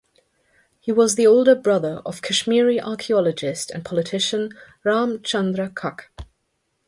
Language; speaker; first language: English; non-native, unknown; German